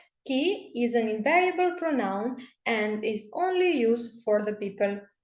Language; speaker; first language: English; non-native, fluent; Italian